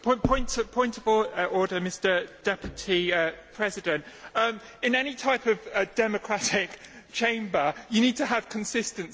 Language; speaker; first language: English; native; English